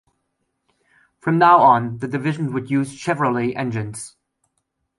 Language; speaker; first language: English; non-native, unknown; German